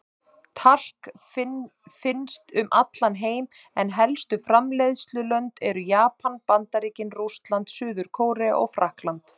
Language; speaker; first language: Icelandic; native; Icelandic